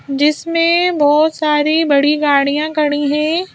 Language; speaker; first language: Hindi; native; Hindi